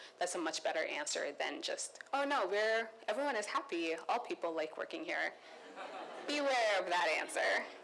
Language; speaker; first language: English; non-native, local second language; Kikuyu